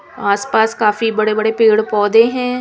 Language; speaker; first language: Hindi; non-native, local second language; Punjabi